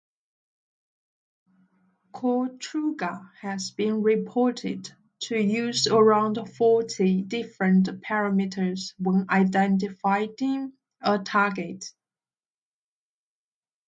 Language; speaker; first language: English; non-native, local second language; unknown